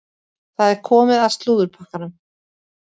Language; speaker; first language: Icelandic; native; Icelandic